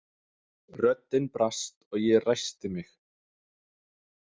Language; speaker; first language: Icelandic; non-native, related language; Danish